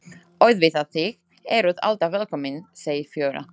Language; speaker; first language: Icelandic; non-native, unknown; Slovak